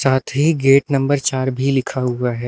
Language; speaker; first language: Hindi; native; Hindi